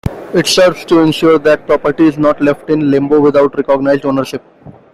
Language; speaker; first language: English; non-native, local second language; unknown